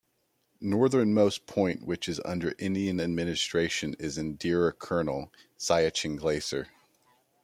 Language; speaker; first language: English; native; English